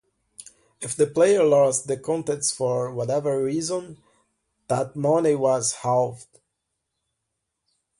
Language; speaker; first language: English; non-native, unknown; Portuguese